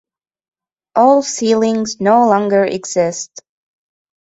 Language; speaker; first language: English; non-native, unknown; Hungarian